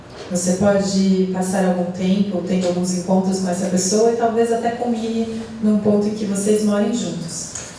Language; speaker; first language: Portuguese; native; Portuguese